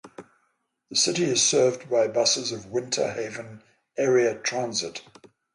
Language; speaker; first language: English; native; English